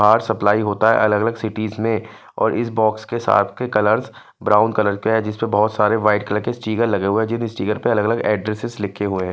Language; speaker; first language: Hindi; non-native, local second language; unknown